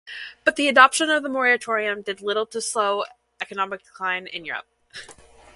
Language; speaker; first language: English; native; English